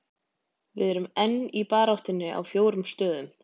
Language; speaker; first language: Icelandic; native; Icelandic